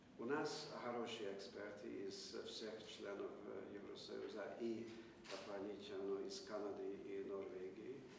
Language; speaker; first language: Russian; non-native, fluent; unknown